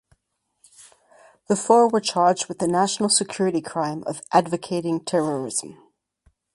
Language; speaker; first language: English; native; English